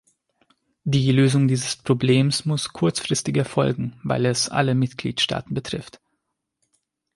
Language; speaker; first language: German; non-native, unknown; Hungarian